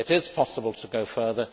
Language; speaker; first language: English; native; English